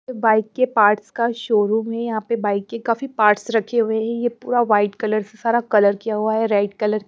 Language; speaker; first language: Hindi; non-native, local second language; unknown